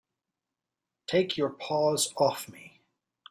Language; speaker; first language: English; native; English